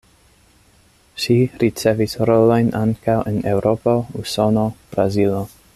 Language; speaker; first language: Esperanto; non-native, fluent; English